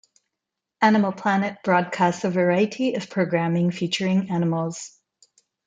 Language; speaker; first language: English; non-native, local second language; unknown